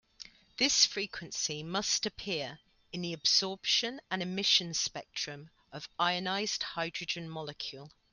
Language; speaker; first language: English; native; English